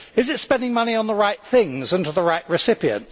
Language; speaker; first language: English; native; English